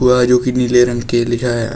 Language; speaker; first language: Hindi; native; Hindi